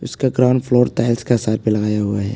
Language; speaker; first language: Hindi; non-native, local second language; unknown